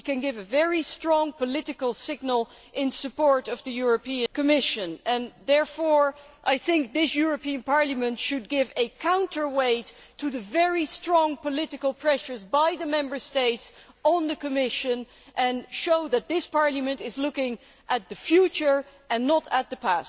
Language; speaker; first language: English; non-native, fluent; Dutch